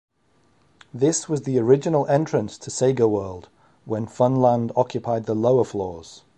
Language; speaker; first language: English; native; English